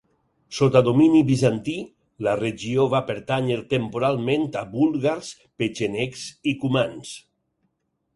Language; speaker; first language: Catalan; native; Catalan